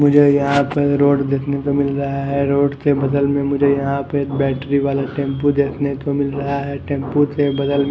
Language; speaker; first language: Hindi; non-native, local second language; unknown